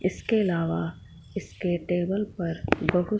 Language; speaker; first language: Hindi; non-native, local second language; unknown